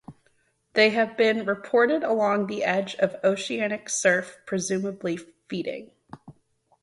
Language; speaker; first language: English; native; English